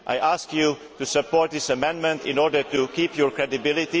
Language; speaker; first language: English; non-native, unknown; Hungarian